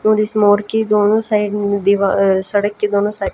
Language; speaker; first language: Hindi; native; Hindi